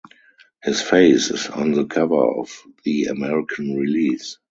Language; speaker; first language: English; non-native, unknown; German